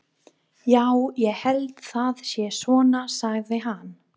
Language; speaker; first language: Icelandic; non-native, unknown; English